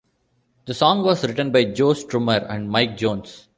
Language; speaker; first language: English; non-native, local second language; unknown